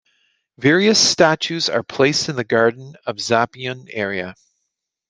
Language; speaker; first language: English; native; English